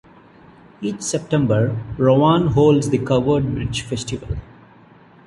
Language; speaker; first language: English; non-native, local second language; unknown